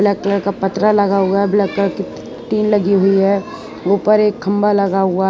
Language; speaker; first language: Hindi; non-native, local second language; Gujarati